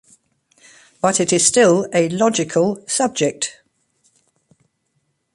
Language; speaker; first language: English; native; English